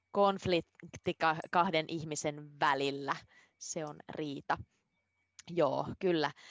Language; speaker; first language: Finnish; native; Finnish